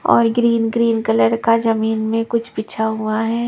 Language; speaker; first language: Hindi; non-native, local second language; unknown